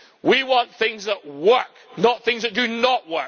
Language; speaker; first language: English; native; English